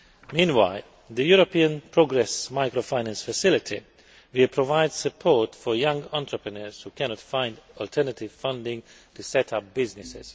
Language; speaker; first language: English; non-native, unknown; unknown